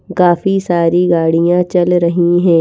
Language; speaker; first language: Hindi; native; Hindi